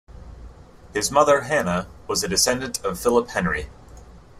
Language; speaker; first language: English; native; English